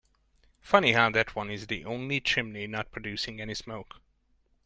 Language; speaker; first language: English; non-native, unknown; Hungarian